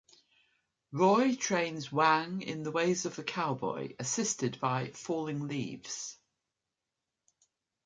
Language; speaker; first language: English; native; English